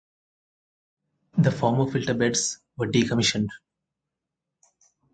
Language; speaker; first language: English; non-native, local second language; Telugu